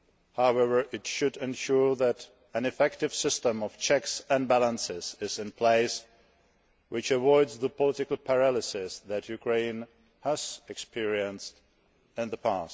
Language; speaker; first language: English; non-native, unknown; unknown